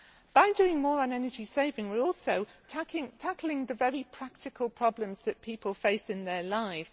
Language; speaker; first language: English; native; English